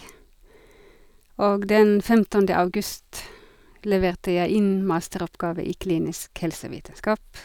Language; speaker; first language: Norwegian; non-native, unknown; Finnish